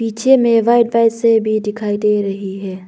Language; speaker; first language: Hindi; non-native, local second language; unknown